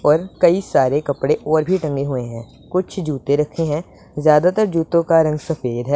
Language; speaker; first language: Hindi; non-native, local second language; Punjabi